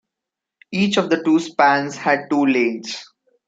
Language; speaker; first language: English; non-native, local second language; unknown